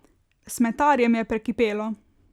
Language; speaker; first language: Slovenian; native; Slovenian